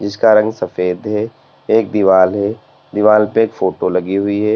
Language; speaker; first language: Hindi; native; Hindi